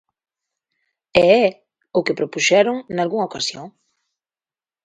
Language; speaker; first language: Galician; native; Galician